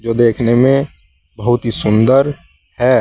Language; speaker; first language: Hindi; native; Hindi